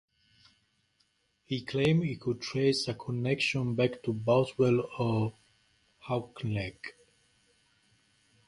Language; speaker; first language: English; native; English